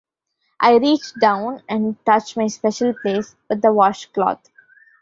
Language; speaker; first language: English; non-native, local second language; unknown